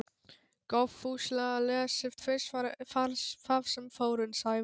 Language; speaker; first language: Icelandic; non-native, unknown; Polish